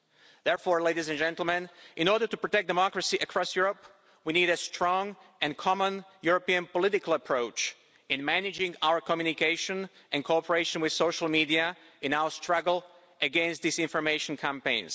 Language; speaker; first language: English; non-native, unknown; Slovak